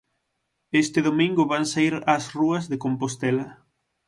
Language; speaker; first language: Galician; native; Galician